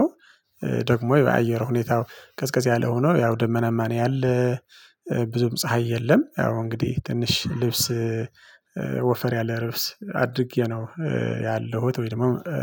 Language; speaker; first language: Amharic; non-native, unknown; Tigrinya